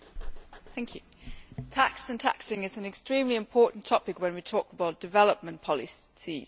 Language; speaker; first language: English; non-native, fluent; German